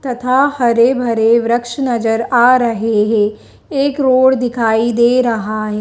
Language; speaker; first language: Hindi; native; Hindi